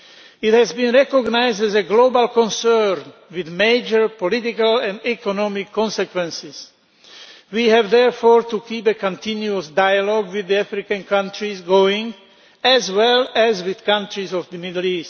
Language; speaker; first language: English; non-native, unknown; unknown